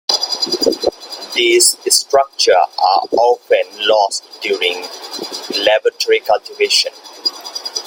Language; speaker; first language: English; non-native, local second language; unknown